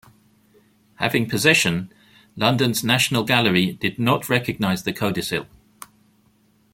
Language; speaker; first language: English; native; English